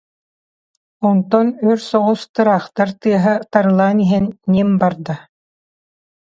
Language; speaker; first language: Yakut; non-native, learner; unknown